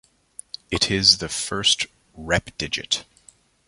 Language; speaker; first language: English; native; English